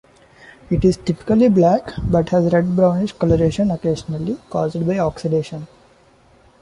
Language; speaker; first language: English; non-native, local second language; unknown